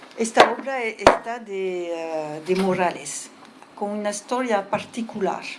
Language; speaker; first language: Spanish; early bilingual, heritage; Spanish